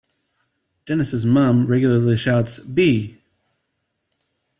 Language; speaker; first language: English; native; English